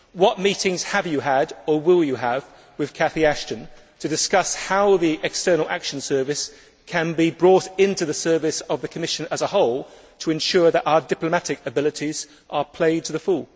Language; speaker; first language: English; native; English